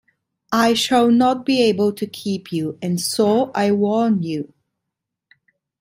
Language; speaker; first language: English; non-native, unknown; Italian